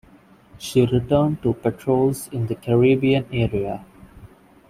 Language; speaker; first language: English; non-native, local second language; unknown